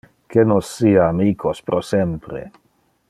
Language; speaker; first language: Interlingua; non-native, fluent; Dutch